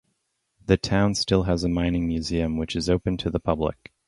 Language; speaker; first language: English; native; English